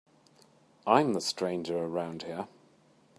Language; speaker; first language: English; native; English